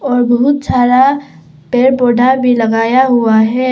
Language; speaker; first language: Hindi; early bilingual, other home language; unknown